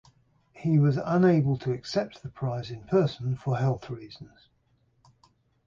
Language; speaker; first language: English; native; English